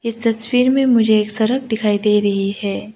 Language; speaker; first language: Hindi; non-native, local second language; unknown